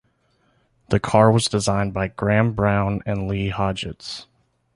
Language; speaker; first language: English; native; English